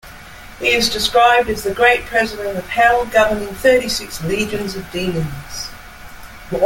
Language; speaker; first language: English; native; English